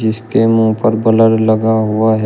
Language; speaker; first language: Hindi; native; Hindi